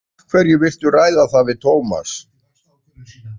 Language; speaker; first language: Icelandic; native; Icelandic